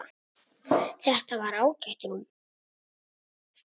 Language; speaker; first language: Icelandic; non-native, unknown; Italian